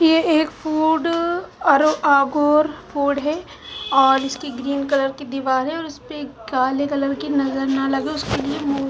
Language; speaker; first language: Hindi; non-native, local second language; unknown